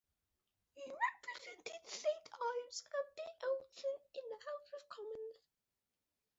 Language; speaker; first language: English; native; English